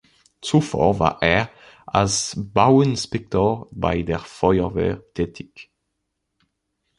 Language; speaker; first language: German; non-native, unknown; French